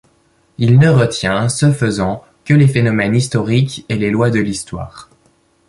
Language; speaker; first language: French; native; French